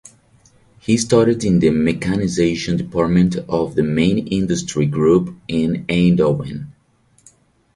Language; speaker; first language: English; native; English